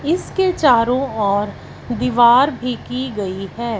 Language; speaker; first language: Hindi; non-native, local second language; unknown